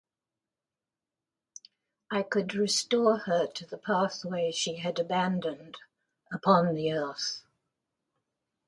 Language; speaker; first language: English; native; English